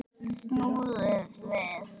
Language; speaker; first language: Icelandic; native; Icelandic